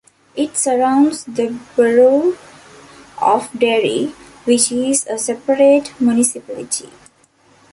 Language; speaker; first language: English; non-native, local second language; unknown